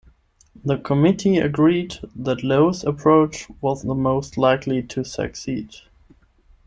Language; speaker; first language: English; non-native, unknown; German